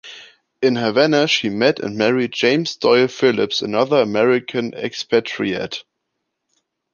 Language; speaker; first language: English; non-native, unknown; German